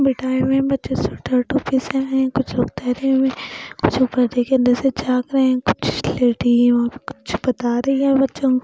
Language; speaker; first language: Hindi; non-native, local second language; Punjabi